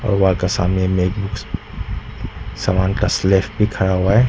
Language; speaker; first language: Hindi; non-native, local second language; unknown